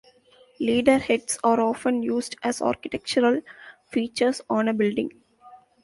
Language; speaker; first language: English; non-native, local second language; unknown